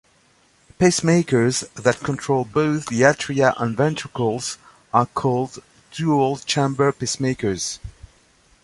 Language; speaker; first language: English; native; English